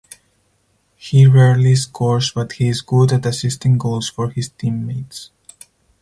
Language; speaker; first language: English; non-native, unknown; Spanish